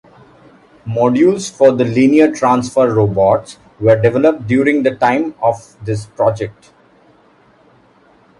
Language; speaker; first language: English; non-native, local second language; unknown